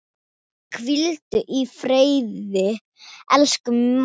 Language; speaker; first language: Icelandic; non-native, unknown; Thai